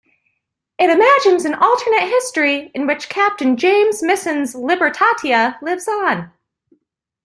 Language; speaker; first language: English; native; English